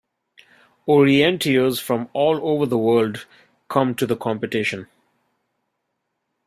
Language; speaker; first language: English; non-native, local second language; Bangla